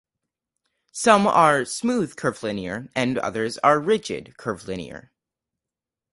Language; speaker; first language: English; native; English